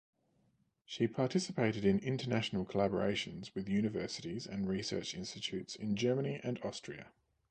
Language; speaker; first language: English; native; English